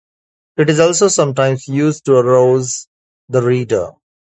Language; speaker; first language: English; non-native, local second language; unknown